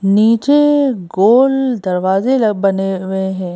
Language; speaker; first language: Hindi; native; Hindi